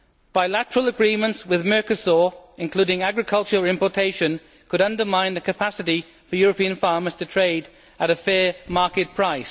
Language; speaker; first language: English; native; English